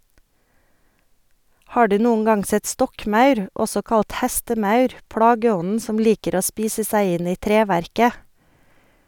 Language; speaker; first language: Norwegian; native; Norwegian